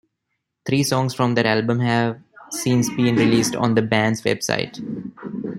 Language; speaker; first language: English; non-native, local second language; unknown